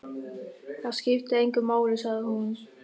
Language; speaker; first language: Icelandic; non-native, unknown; German